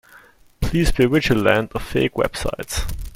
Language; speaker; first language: English; non-native, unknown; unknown